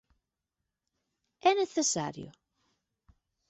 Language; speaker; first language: Galician; native; Galician